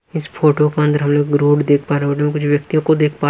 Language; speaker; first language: Hindi; non-native, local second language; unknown